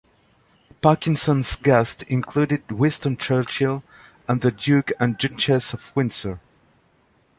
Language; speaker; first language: English; native; English